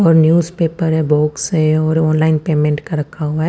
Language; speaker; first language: Hindi; non-native, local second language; Punjabi